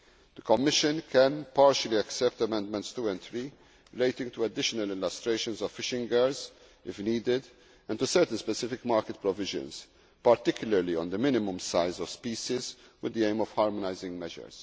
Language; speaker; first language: English; non-native, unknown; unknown